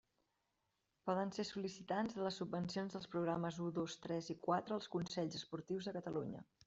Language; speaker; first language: Catalan; native; Catalan